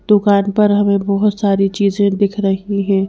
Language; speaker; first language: Hindi; native; Hindi